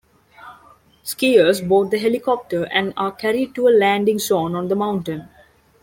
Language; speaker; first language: English; non-native, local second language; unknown